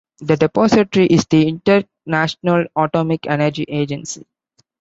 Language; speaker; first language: English; non-native, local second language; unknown